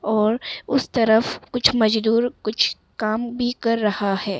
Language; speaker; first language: Hindi; early bilingual, other home language; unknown